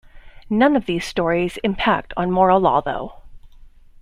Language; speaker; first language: English; native; English